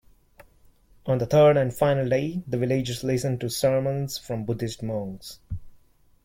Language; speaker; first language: English; non-native, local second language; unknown